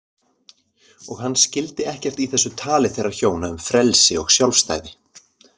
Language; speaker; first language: Icelandic; native; Icelandic